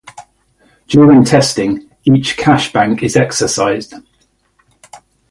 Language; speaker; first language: English; native; English